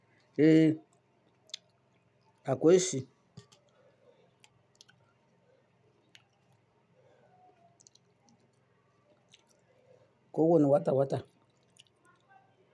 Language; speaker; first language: Hausa; non-native, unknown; Yoruba